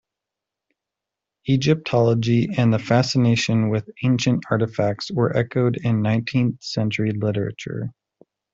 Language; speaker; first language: English; native; English